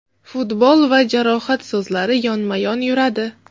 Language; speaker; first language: Uzbek; non-native, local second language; Russian